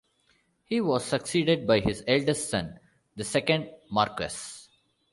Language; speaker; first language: English; non-native, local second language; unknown